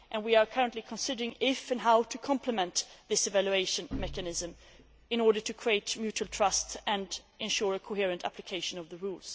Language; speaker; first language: English; non-native, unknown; Swedish